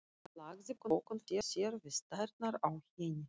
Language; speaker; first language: Icelandic; non-native, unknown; Russian